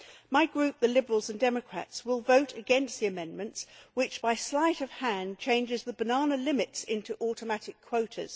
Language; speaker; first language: English; native; English